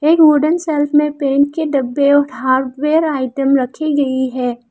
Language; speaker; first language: Hindi; non-native, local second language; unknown